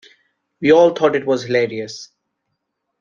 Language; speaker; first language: English; non-native, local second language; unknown